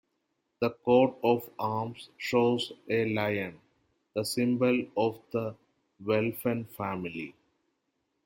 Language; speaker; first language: English; non-native, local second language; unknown